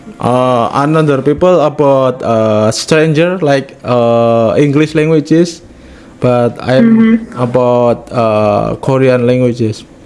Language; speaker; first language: English; non-native, learner; Indonesian